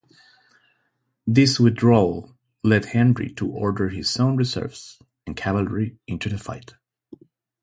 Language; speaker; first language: English; non-native, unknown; Spanish